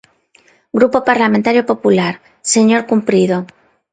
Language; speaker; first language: Galician; non-native, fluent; Spanish